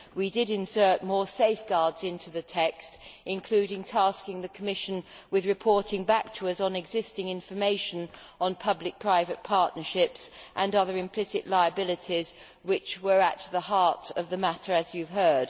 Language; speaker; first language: English; native; English